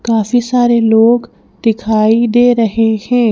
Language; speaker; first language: Hindi; native; Hindi